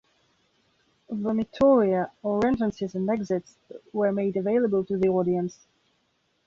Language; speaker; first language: English; non-native, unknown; Belarusian